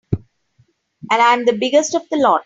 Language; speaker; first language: English; non-native, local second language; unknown